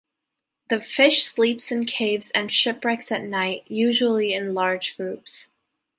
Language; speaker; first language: English; native; English